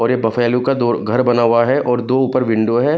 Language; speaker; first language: Hindi; non-native, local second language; Punjabi